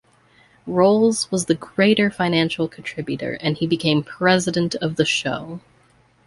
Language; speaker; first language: English; native; English